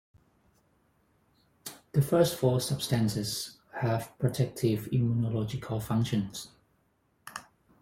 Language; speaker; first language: English; non-native, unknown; Thai